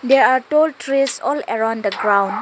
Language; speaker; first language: English; non-native, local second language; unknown